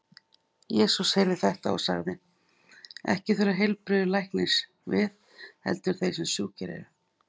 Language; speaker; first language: Icelandic; native; Icelandic